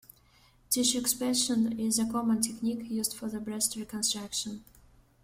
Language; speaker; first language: English; non-native, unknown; Russian